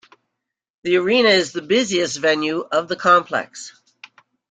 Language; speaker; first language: English; native; English